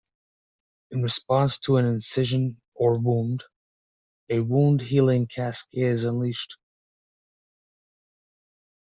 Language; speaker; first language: English; native; English